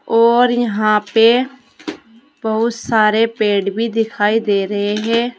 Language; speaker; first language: Hindi; native; Hindi